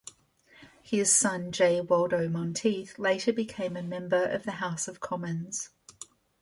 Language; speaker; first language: English; native; English